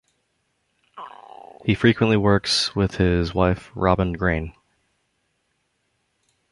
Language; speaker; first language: English; native; English